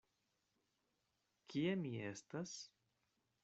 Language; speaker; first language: Esperanto; non-native, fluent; Spanish